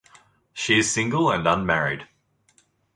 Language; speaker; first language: English; native; English